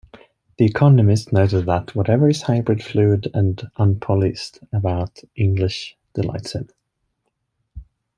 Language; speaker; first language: English; non-native, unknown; Swedish